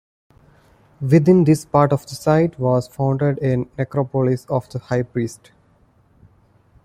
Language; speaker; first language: English; non-native, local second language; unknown